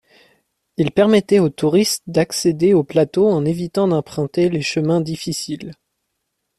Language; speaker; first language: French; native; French